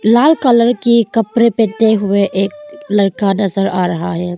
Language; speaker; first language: Hindi; non-native, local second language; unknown